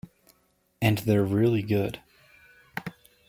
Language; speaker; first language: English; native; English